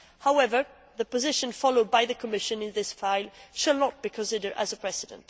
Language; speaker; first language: English; non-native, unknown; Swedish